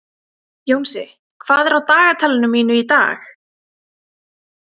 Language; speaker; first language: Icelandic; native; Icelandic